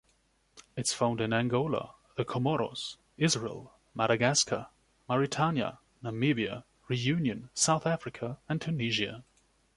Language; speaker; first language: English; non-native, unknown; German